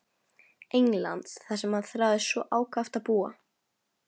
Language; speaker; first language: Icelandic; non-native, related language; Norwegian